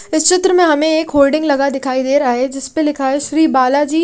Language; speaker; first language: Hindi; native; Hindi